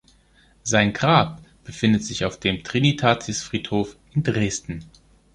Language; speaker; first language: German; non-native, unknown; Greek